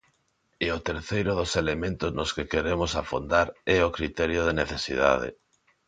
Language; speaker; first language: Galician; non-native, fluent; Spanish